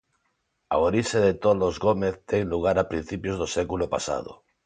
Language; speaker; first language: Galician; non-native, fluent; Spanish